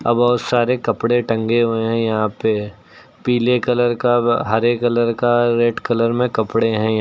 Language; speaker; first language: Hindi; native; Hindi